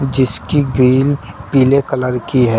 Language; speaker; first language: Hindi; native; Hindi